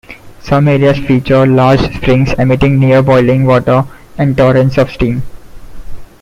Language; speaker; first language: English; non-native, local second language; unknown